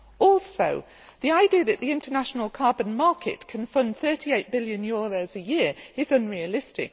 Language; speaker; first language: English; native; English